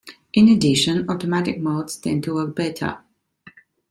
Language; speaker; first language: English; non-native, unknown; Italian